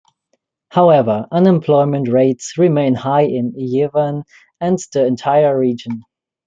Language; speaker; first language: English; non-native, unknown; German